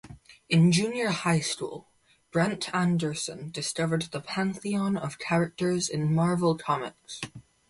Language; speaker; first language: English; native; English